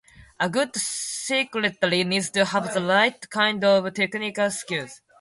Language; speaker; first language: English; non-native, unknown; Japanese